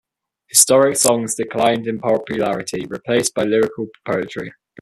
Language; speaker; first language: English; native; English